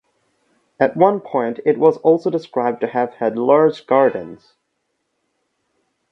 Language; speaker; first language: English; non-native, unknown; Bangla